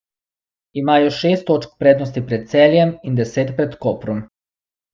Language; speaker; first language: Slovenian; non-native, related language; Bosnian